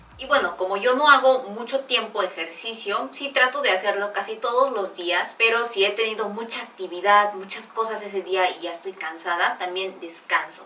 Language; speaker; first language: Spanish; non-native, fluent; Korean